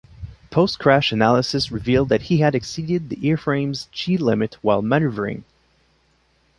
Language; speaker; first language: English; non-native, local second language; French